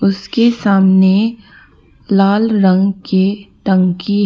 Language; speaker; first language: Hindi; non-native, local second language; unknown